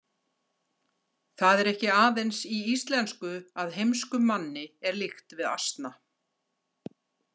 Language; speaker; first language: Icelandic; native; Icelandic